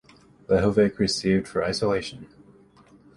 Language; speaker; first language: English; native; English